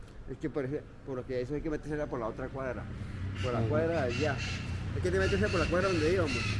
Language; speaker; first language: Spanish; native; Spanish